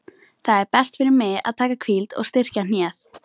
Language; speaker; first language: Icelandic; native; Icelandic